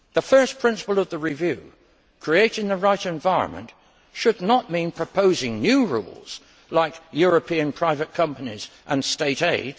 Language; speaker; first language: English; native; English